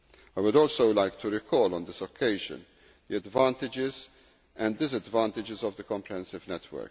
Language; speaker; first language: English; non-native, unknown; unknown